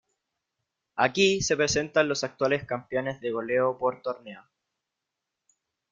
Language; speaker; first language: Spanish; native; Spanish